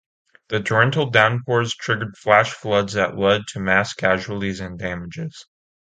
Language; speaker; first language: English; native; English